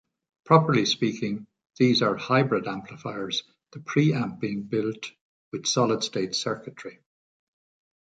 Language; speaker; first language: English; native; English